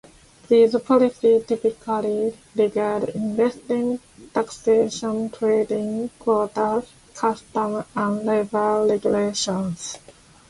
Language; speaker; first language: English; non-native, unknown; Japanese